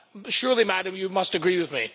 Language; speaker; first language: English; native; English